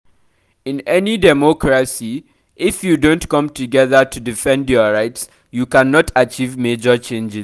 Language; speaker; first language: English; non-native, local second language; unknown